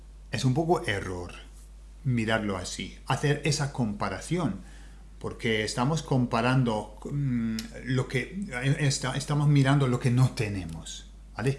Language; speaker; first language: Spanish; non-native, fluent; English